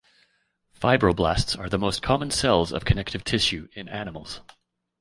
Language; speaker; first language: English; native; English